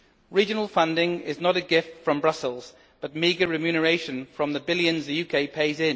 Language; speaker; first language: English; native; English